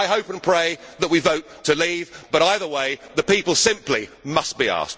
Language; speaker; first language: English; native; English